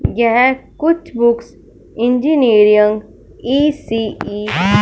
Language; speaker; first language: Hindi; non-native, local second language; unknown